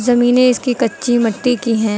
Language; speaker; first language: Hindi; native; Hindi